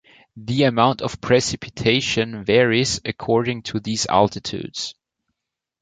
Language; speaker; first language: English; non-native, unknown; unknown